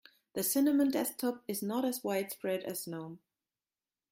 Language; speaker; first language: English; non-native, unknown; German